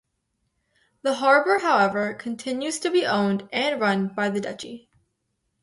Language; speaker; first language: English; native; English